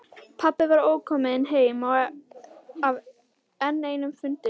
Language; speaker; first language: Icelandic; native; Icelandic